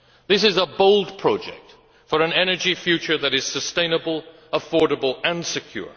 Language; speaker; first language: English; native; English